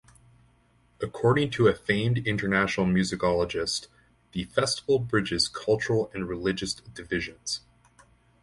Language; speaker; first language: English; native; English